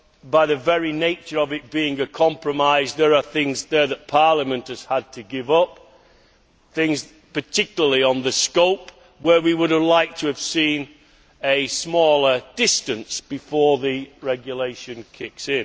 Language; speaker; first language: English; native; English